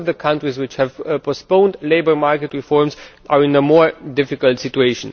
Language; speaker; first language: English; non-native, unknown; Romanian